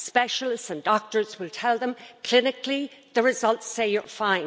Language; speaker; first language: English; native; English